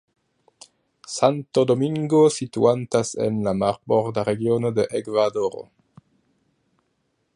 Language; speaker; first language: Esperanto; non-native, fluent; French